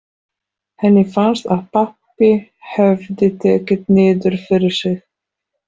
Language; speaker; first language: Icelandic; non-native, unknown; Polish